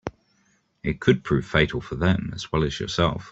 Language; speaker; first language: English; native; English